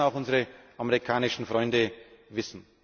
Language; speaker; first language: German; native; German